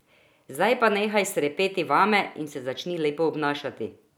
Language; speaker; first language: Slovenian; non-native, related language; Croatian